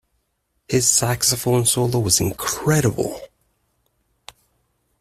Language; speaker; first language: English; native; English